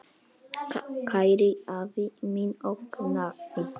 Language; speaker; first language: Icelandic; non-native, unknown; Polish